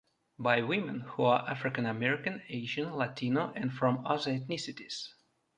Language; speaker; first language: English; non-native, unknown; Russian